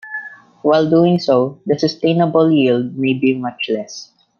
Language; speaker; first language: English; non-native, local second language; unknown